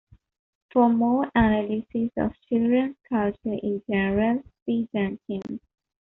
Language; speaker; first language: English; non-native, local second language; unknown